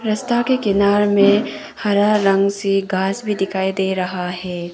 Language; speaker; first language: Hindi; non-native, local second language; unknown